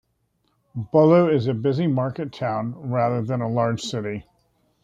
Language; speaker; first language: English; native; English